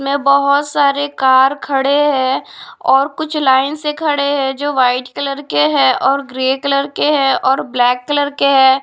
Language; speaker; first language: Hindi; non-native, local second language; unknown